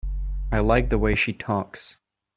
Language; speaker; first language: English; native; English